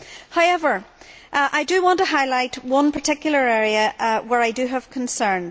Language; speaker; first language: English; native; English